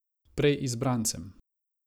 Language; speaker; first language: Slovenian; non-native, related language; Croatian